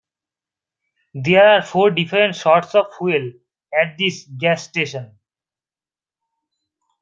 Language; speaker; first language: English; non-native, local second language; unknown